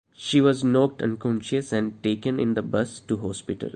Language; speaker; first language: English; non-native, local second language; Malayalam